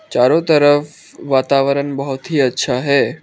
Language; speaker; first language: Hindi; early bilingual, other home language; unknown